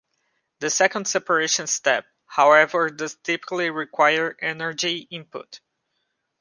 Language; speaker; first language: English; non-native, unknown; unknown